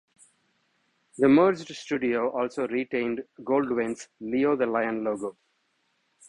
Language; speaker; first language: English; non-native, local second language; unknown